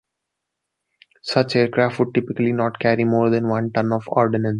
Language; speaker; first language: English; non-native, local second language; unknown